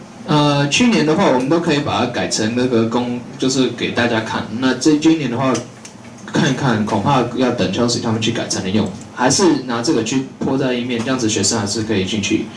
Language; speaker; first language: Chinese; early bilingual, other home language; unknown